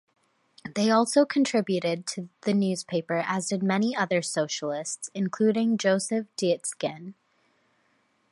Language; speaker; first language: English; native; English